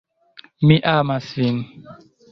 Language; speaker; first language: Esperanto; non-native, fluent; Chinese